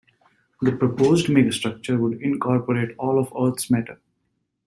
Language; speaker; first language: English; native; English